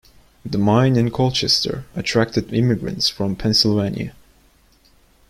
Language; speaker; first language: English; non-native, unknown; Turkish